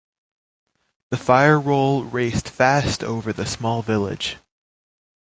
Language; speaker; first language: English; native; English